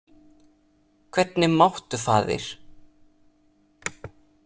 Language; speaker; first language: Icelandic; non-native, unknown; Italian